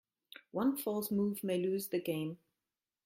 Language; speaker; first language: English; non-native, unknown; German